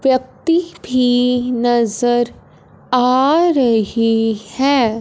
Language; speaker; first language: Hindi; non-native, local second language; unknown